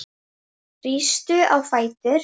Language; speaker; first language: Icelandic; native; Icelandic